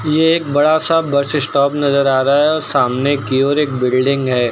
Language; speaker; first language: Hindi; native; Hindi